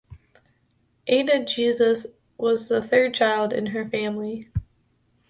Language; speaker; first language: English; native; English